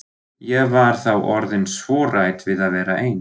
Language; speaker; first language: Icelandic; non-native, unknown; German